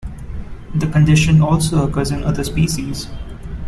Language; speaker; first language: English; non-native, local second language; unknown